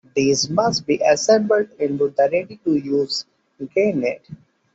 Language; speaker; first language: English; non-native, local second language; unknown